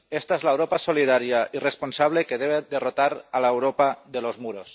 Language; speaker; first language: Spanish; non-native, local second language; Catalan